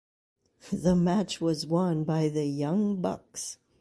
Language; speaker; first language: English; native; English